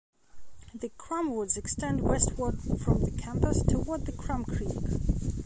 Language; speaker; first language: English; non-native, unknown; Belarusian